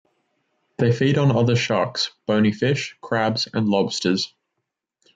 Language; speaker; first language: English; native; English